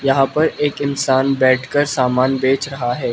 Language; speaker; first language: Hindi; non-native, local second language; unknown